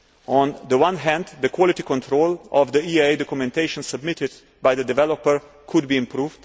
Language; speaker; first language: English; non-native, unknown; Slovenian